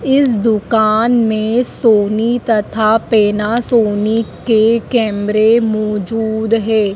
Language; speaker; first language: Hindi; native; Hindi